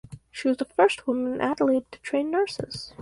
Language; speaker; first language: English; native; English